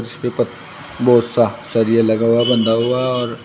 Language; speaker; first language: Hindi; native; Hindi